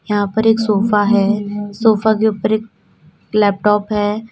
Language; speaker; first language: Hindi; native; Hindi